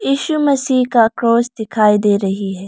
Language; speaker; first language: Hindi; non-native, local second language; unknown